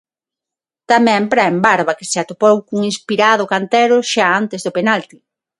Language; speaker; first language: Galician; non-native, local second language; Spanish